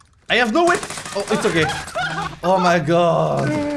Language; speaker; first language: English; non-native, learner; French